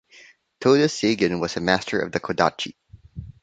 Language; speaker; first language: English; non-native, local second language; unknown